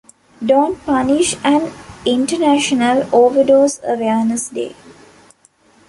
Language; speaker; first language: English; non-native, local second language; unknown